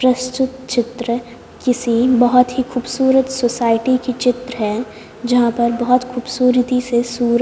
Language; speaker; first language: Hindi; native; Hindi